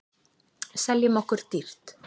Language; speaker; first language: Icelandic; native; Icelandic